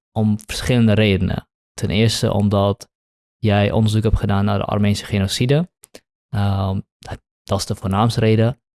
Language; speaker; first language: Dutch; early bilingual, other home language; Kurdish